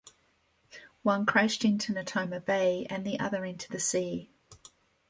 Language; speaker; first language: English; native; English